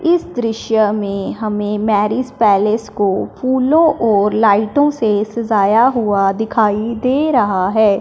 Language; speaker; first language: Hindi; non-native, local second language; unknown